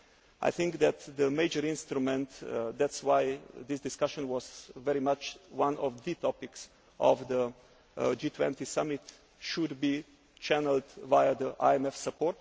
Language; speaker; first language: English; non-native, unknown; Slovenian